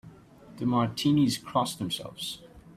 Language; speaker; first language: English; non-native, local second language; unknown